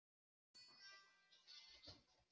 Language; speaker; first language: Icelandic; native; Icelandic